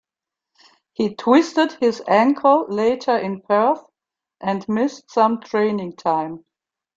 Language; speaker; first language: English; non-native, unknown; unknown